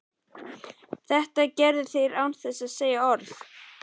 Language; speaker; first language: Icelandic; native; Icelandic